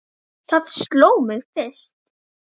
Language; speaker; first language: Icelandic; native; Icelandic